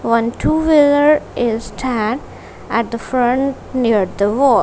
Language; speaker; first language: English; non-native, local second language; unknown